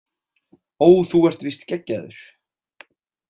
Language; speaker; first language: Icelandic; native; Icelandic